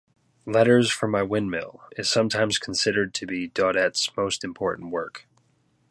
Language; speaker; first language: English; native; English